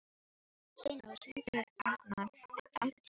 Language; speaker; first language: Icelandic; non-native, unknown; Filipino